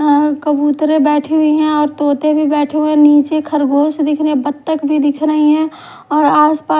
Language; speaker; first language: Hindi; non-native, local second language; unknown